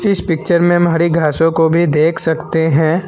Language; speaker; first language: Hindi; non-native, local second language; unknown